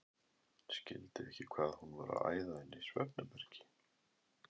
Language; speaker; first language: Icelandic; native; Icelandic